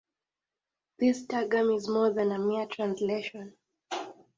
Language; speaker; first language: English; native; English